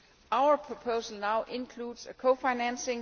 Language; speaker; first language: English; non-native, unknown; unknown